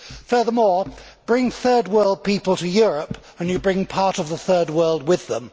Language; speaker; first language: English; native; English